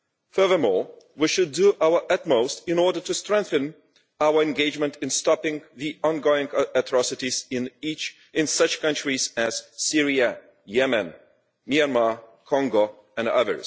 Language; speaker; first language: English; non-native, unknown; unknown